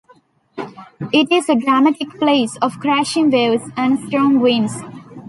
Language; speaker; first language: English; non-native, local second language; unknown